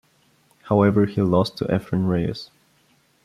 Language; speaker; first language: English; non-native, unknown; Bulgarian